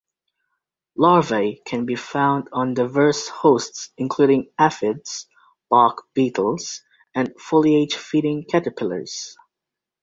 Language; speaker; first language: English; native; English